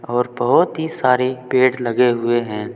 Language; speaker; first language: Hindi; native; Hindi